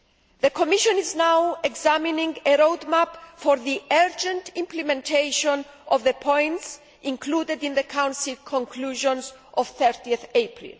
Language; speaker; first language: English; non-native, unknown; Greek